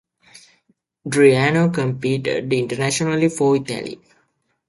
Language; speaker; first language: English; native; English